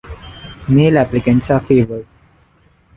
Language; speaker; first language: English; non-native, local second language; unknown